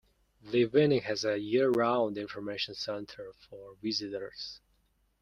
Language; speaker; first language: English; non-native, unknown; Mongolian